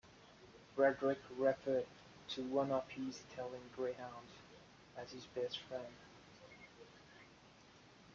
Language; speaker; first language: English; native; English